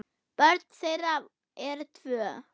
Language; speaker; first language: Icelandic; non-native, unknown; German